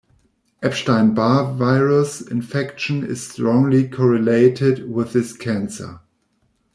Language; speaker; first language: English; non-native, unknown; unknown